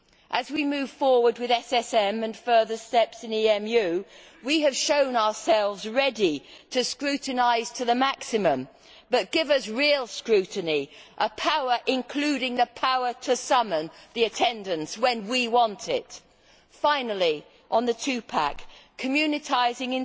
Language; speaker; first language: English; native; English